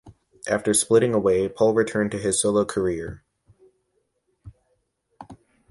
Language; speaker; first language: English; native; English